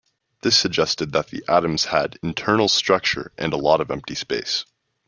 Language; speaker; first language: English; native; English